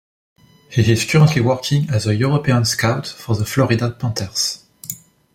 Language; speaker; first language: English; non-native, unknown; French